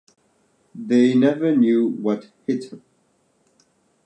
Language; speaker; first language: English; native; English